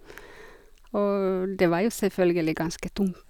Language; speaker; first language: Norwegian; non-native, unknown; Finnish